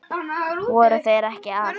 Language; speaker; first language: Icelandic; native; Icelandic